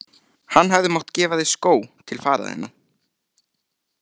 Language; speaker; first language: Icelandic; native; Icelandic